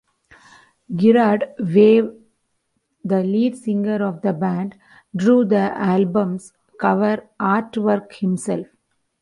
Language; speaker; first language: English; non-native, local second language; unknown